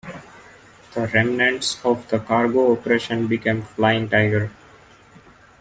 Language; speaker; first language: English; non-native, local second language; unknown